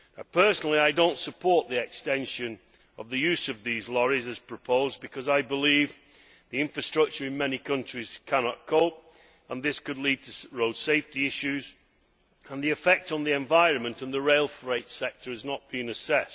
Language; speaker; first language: English; native; English